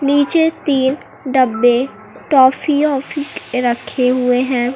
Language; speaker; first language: Hindi; native; Hindi